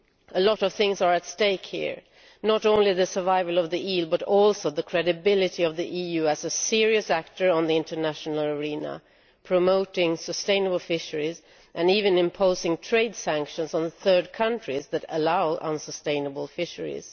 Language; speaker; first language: English; non-native, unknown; Swedish